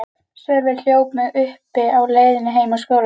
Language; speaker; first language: Icelandic; native; Icelandic